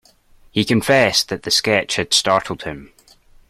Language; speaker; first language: English; native; English